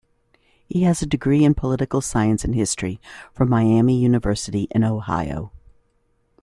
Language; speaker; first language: English; native; English